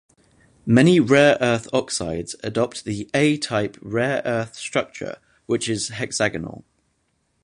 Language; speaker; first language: English; native; English